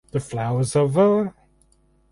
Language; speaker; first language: English; native; English